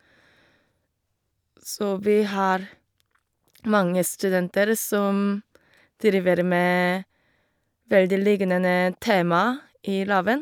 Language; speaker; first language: Norwegian; non-native, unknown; Korean